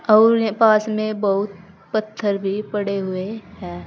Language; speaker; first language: Hindi; native; Hindi